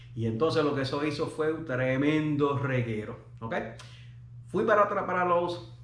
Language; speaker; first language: Spanish; native; Spanish